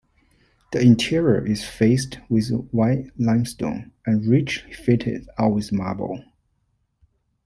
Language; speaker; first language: English; non-native, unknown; Chinese